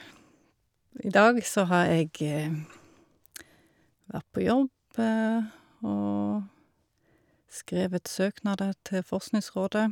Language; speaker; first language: Norwegian; native; Norwegian